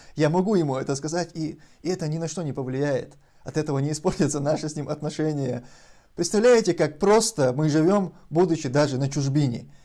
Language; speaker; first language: Russian; non-native, local second language; Chechen